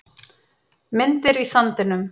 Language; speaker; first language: Icelandic; native; Icelandic